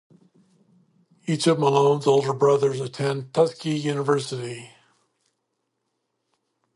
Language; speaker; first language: English; native; English